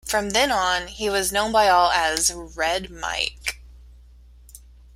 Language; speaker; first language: English; native; English